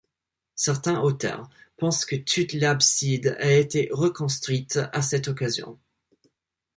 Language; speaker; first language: French; non-native, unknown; English